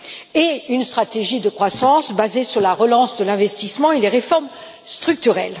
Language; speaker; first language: French; native; French